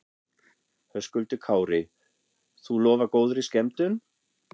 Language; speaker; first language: Icelandic; non-native, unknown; German